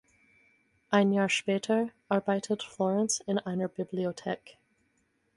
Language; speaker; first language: German; non-native, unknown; English